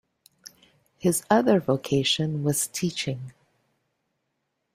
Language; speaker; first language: English; native; English